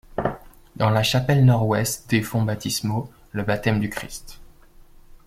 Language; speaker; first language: French; native; French